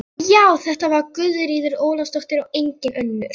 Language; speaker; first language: Icelandic; non-native, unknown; Polish